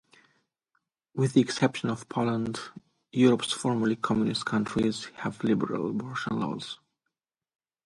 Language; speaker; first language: English; non-native, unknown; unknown